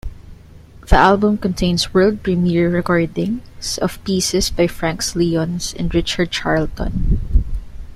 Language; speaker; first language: English; non-native, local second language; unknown